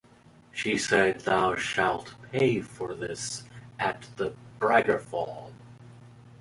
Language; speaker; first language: English; native; English